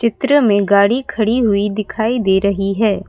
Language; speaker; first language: Hindi; non-native, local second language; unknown